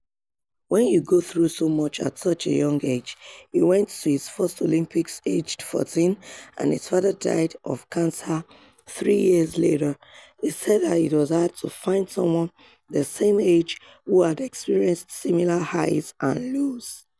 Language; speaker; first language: English; non-native, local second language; Yoruba